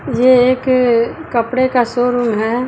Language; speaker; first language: Hindi; native; Hindi